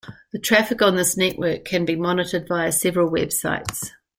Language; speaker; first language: English; native; English